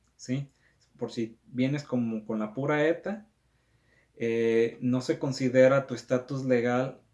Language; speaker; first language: Spanish; native; Spanish